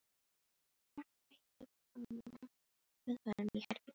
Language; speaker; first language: Icelandic; non-native, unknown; Filipino